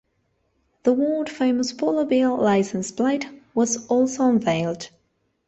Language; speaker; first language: English; non-native, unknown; Spanish